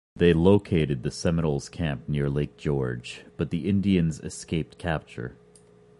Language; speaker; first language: English; native; English